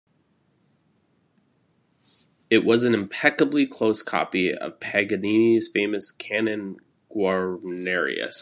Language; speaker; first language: English; native; English